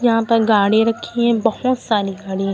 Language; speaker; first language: Hindi; native; Hindi